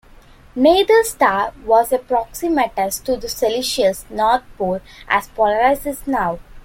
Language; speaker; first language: English; non-native, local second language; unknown